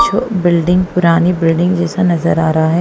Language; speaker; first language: Hindi; non-native, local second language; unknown